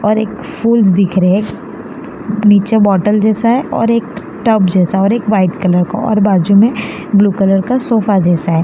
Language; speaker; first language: Hindi; non-native, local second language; Gujarati